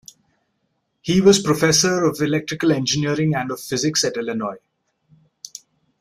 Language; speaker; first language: English; non-native, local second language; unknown